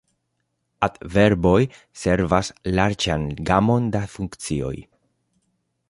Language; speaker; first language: Esperanto; non-native, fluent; Spanish